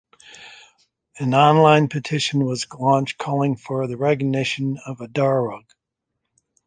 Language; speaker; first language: English; native; English